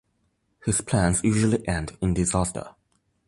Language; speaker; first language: English; non-native, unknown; Chinese